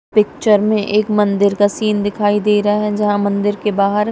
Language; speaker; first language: Hindi; non-native, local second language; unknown